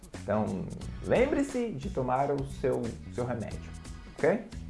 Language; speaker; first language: Portuguese; native; Portuguese